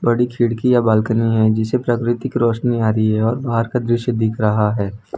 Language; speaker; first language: Hindi; non-native, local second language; Gujarati